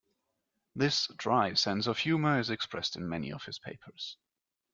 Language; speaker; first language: English; non-native, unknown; German